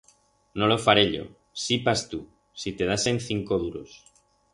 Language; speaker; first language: Aragonese; non-native, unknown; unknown